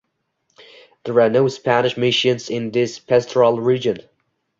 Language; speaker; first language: English; non-native, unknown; Uzbek